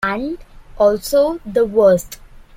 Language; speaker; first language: English; non-native, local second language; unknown